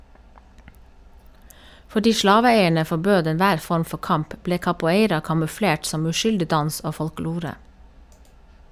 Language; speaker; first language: Norwegian; native; Norwegian